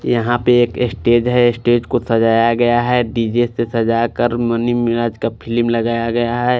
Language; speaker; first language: Hindi; non-native, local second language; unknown